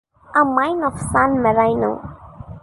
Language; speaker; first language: English; non-native, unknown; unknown